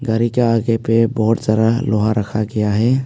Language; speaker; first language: Hindi; non-native, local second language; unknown